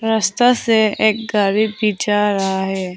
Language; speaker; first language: Hindi; non-native, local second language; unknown